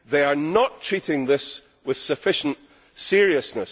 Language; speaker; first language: English; native; English